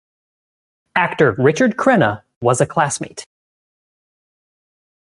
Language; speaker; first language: English; native; English